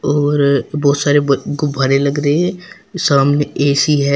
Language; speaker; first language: Hindi; native; Hindi